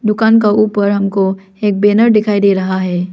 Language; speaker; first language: Hindi; non-native, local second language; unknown